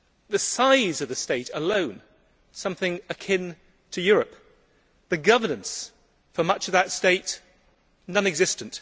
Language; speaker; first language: English; native; English